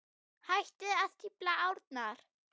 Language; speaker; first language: Icelandic; non-native, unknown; German